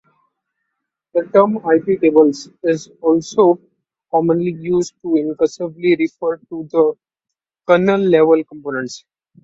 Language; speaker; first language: English; non-native, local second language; Marathi